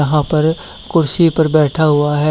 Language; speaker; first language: Hindi; native; Hindi